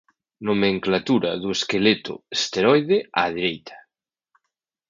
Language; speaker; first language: Galician; native; Galician